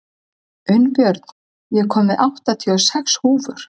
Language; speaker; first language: Icelandic; native; Icelandic